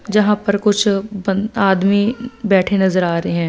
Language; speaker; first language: Hindi; non-native, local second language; Punjabi